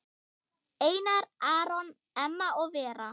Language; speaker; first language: Icelandic; non-native, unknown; German